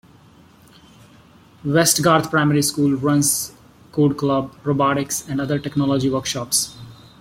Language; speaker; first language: English; non-native, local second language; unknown